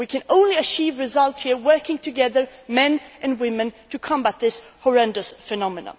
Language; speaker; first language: English; non-native, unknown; Swedish